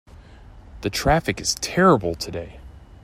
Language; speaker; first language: English; native; English